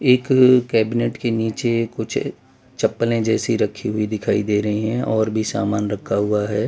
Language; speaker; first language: Hindi; non-native, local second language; Gujarati